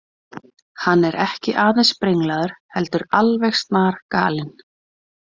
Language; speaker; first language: Icelandic; native; Icelandic